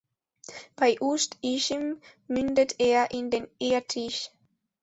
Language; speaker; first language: German; non-native, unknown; Spanish